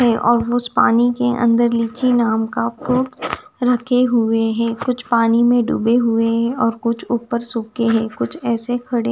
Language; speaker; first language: Hindi; non-native, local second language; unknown